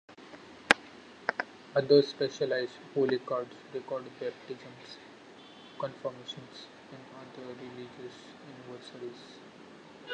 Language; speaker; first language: English; non-native, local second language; Marathi